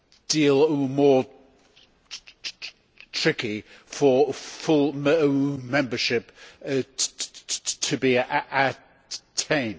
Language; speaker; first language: English; native; English